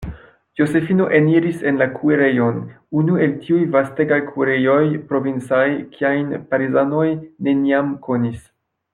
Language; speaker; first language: Esperanto; non-native, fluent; French